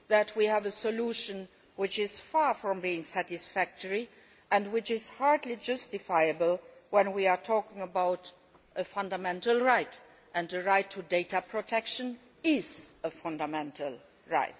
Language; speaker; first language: English; non-native, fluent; Luxembourgish